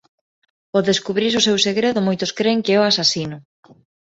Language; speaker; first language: Galician; non-native, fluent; Spanish